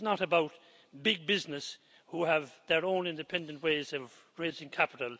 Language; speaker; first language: English; native; English